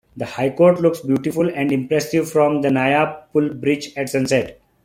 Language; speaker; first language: English; non-native, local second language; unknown